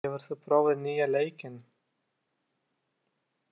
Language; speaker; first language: Icelandic; non-native, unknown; Lithuanian